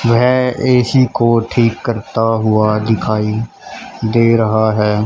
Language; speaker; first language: Hindi; native; Hindi